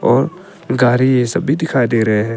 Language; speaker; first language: Hindi; early bilingual, other home language; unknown